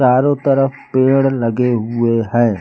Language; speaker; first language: Hindi; native; Hindi